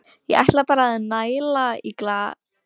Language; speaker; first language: Icelandic; non-native, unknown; Russian